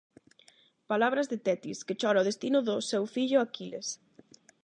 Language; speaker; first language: Galician; non-native, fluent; Spanish